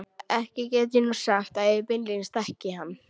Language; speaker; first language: Icelandic; native; Icelandic